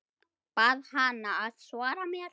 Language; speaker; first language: Icelandic; native; Icelandic